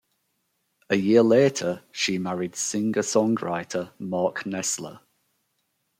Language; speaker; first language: English; native; English